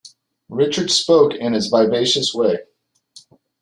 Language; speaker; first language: English; native; English